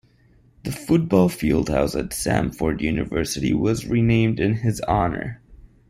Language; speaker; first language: English; non-native, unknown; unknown